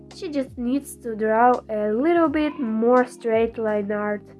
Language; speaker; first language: English; non-native, learner; Russian